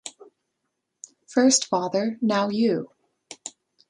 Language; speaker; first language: English; native; English